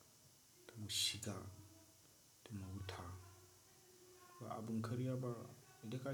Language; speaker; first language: Hausa; non-native, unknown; Tiv